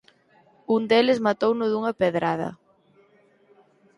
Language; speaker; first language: Galician; native; Galician